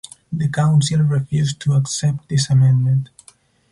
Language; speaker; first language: English; non-native, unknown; Spanish